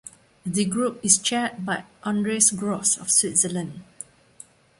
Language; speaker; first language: English; non-native, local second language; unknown